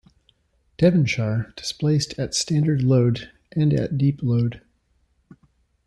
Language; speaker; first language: English; native; English